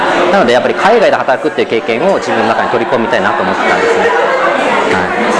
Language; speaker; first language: Japanese; native; Japanese